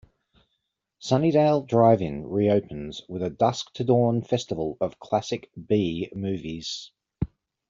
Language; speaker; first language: English; native; English